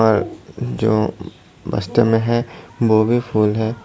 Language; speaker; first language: Hindi; non-native, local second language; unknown